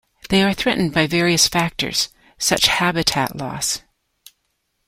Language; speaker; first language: English; native; English